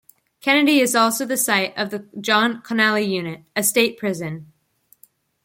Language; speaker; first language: English; native; English